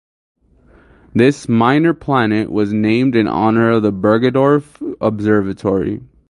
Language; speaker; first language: English; native; English